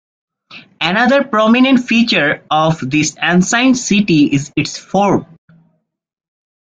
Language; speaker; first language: English; non-native, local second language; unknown